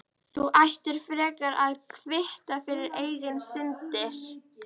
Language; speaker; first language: Icelandic; native; Icelandic